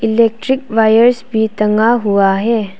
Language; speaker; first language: Hindi; non-native, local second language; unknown